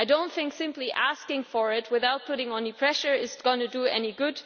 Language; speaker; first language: English; non-native, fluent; German